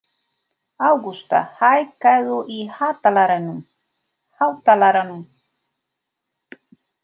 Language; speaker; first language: Icelandic; non-native, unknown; Spanish